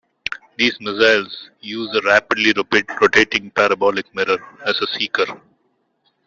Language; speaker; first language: English; non-native, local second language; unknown